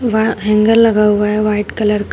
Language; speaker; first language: Hindi; native; Hindi